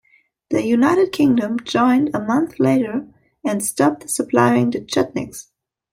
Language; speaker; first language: English; non-native, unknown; German